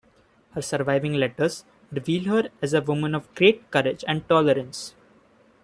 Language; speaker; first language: English; non-native, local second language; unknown